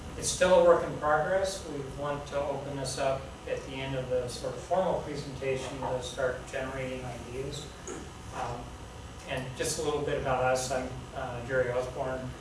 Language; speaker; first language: English; native; English